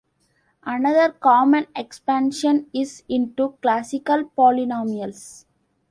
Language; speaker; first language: English; non-native, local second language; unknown